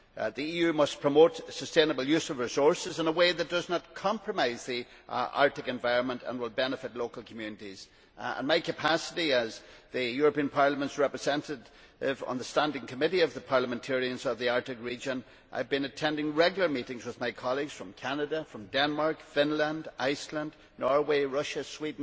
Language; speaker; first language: English; native; English